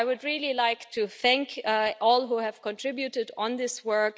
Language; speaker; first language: English; non-native, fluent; German